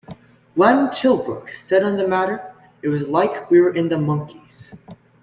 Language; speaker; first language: English; native; English